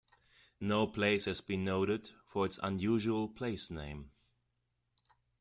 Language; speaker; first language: English; non-native, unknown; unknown